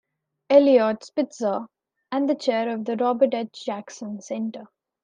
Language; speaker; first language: English; non-native, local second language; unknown